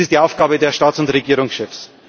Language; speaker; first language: German; native; German